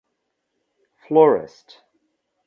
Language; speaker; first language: English; non-native, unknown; Bangla